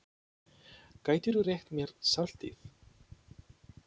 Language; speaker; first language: Icelandic; non-native, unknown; Polish